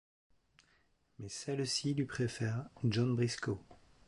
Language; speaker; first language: French; native; French